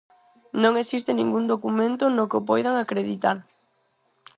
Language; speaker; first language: Galician; non-native, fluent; Spanish